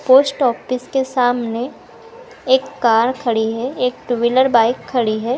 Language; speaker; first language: Hindi; non-native, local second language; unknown